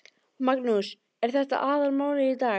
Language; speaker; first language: Icelandic; native; Icelandic